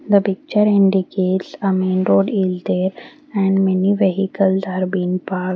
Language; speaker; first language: English; non-native, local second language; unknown